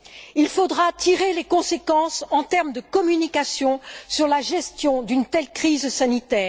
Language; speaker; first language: French; native; French